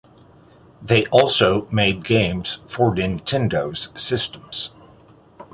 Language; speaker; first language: English; native; English